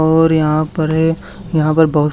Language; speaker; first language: Hindi; native; Hindi